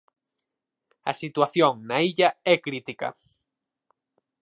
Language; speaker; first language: Galician; native; Galician